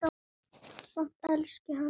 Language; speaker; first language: Icelandic; native; Icelandic